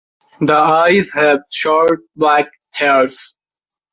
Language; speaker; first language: English; non-native, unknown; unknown